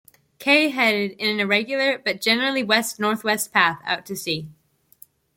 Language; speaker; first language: English; native; English